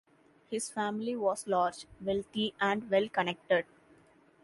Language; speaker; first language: English; non-native, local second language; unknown